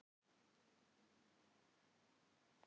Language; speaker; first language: Icelandic; non-native, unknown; Filipino